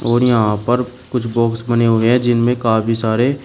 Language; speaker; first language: Hindi; native; Hindi